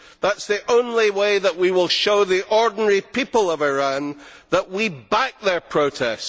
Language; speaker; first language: English; native; English